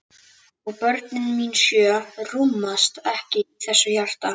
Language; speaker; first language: Icelandic; native; Icelandic